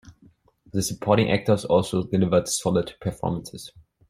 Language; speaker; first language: English; non-native, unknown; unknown